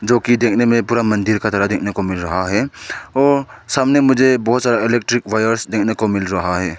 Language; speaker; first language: Hindi; non-native, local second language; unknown